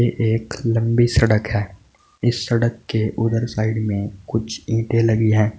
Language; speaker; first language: Hindi; native; Hindi